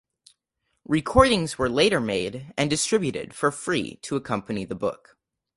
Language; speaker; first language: English; native; English